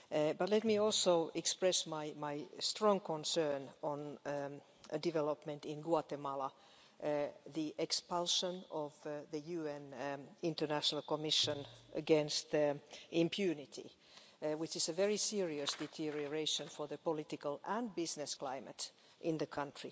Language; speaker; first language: English; non-native, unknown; Finnish